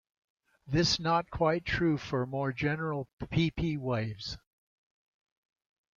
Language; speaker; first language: English; native; English